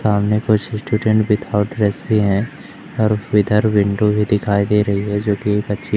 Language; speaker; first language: Hindi; native; Hindi